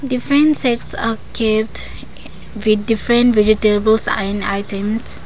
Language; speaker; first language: English; non-native, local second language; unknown